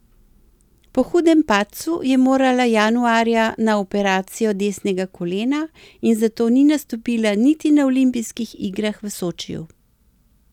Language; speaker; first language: Slovenian; native; Slovenian